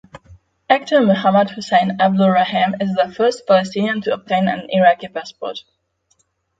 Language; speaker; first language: English; non-native, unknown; Polish